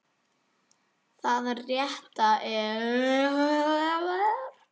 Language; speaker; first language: Icelandic; native; Icelandic